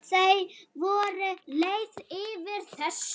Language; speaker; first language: Icelandic; native; Icelandic